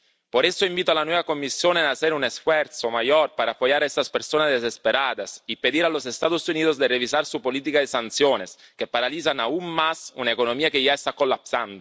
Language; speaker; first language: Spanish; non-native, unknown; Italian